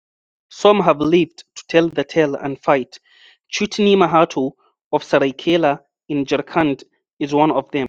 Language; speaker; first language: English; non-native, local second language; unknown